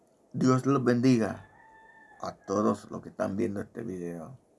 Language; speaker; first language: Spanish; native; Spanish